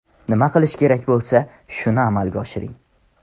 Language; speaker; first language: Uzbek; non-native, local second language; Tajik